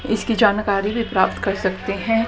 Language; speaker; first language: Hindi; native; Hindi